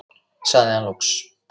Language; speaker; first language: Icelandic; native; Icelandic